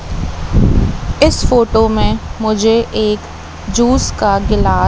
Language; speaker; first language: Hindi; native; Hindi